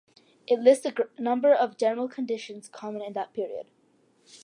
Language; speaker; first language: English; early bilingual, other home language; Malayalam